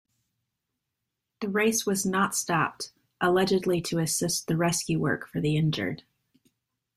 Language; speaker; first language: English; native; English